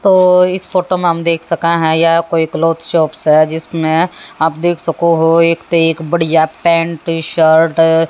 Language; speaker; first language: Hindi; native; Hindi